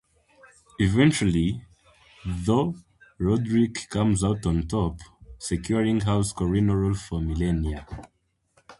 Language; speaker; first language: English; non-native, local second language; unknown